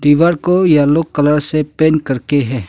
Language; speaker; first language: Hindi; non-native, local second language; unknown